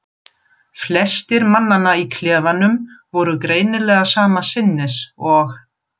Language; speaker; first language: Icelandic; non-native, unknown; German